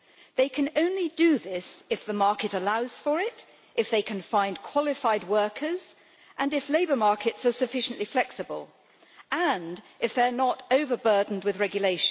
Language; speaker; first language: English; native; English